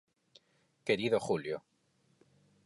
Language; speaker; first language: Galician; non-native, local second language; Spanish